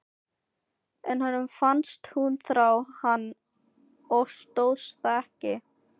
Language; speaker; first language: Icelandic; non-native, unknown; Filipino